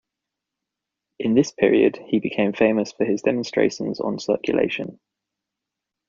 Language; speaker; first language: English; native; English